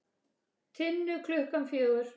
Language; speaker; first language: Icelandic; native; Icelandic